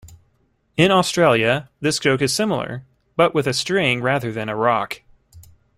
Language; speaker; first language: English; native; English